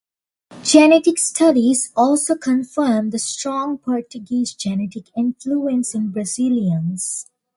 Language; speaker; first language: English; non-native, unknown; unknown